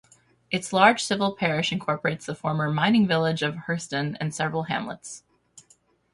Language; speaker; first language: English; native; English